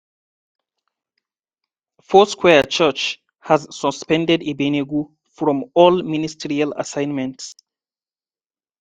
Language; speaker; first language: English; non-native, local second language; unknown